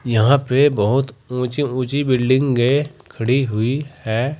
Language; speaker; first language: Hindi; native; Hindi